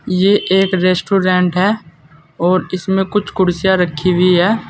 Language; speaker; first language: Hindi; native; Hindi